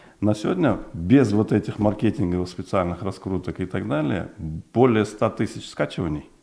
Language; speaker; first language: Russian; non-native, local second language; Uzbek